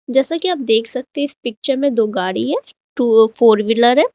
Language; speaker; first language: Hindi; native; Hindi